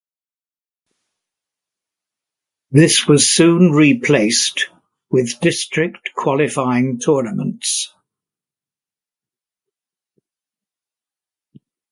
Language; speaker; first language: English; native; English